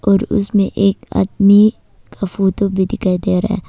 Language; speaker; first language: Hindi; non-native, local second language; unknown